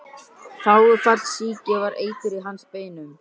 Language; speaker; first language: Icelandic; native; Icelandic